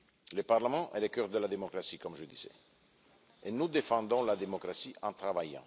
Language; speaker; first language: French; non-native, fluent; Italian